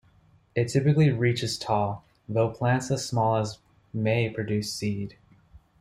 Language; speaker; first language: English; native; English